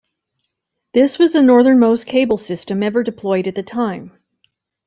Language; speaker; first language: English; native; English